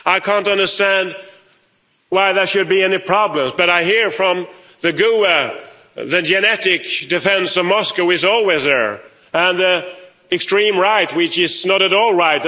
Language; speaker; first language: English; non-native, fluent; Swedish